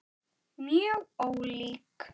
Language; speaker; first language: Icelandic; native; Icelandic